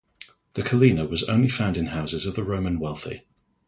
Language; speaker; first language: English; native; English